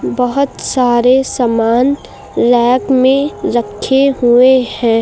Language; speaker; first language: Hindi; native; Hindi